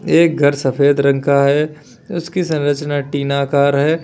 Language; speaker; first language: Hindi; native; Hindi